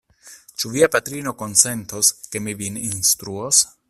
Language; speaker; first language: Esperanto; non-native, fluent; Italian